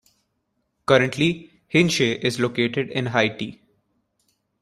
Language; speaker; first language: English; non-native, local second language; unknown